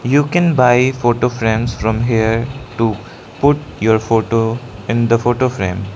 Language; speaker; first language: English; non-native, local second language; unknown